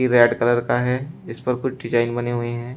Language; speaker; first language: Hindi; native; Hindi